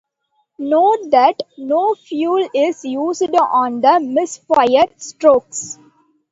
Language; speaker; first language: English; non-native, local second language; Tamil